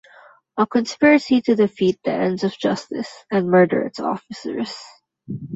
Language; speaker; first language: English; non-native, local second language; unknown